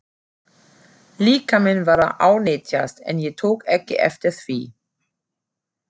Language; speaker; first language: Icelandic; non-native, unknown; German